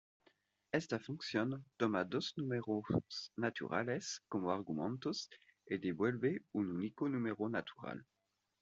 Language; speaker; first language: Spanish; non-native, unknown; French